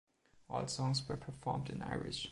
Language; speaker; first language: English; non-native, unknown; German